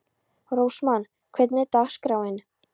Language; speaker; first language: Icelandic; non-native, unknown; Polish